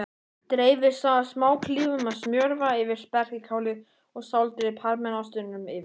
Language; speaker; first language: Icelandic; native; Icelandic